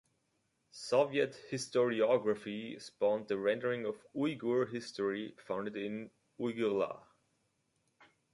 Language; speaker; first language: English; native; English